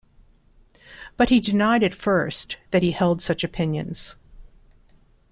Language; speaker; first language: English; non-native, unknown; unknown